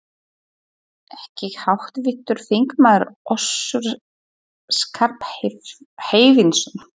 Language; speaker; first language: Icelandic; non-native, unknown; Polish